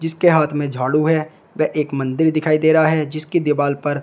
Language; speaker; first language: Hindi; native; Hindi